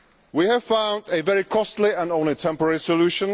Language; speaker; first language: English; non-native, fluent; Czech